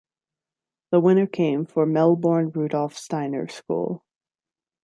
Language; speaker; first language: English; native; English